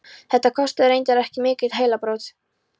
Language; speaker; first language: Icelandic; non-native, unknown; Polish